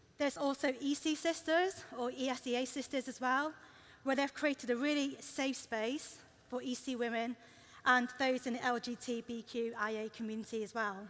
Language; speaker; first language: English; early bilingual, other home language; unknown